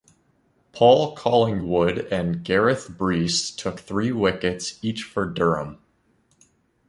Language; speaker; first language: English; native; English